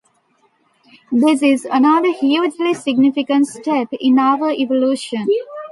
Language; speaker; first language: English; non-native, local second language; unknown